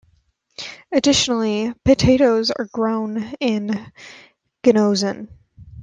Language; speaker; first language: English; native; English